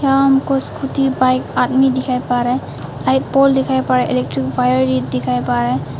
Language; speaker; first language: Hindi; non-native, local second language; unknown